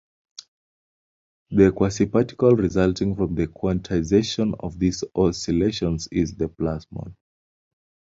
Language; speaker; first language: English; non-native, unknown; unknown